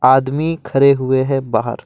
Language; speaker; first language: Hindi; non-native, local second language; Assamese